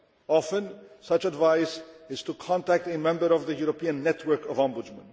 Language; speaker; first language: English; non-native, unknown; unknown